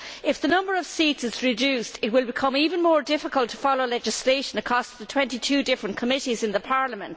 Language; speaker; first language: English; native; English